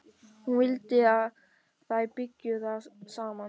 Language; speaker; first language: Icelandic; non-native, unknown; German